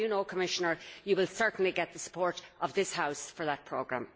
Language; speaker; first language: English; native; English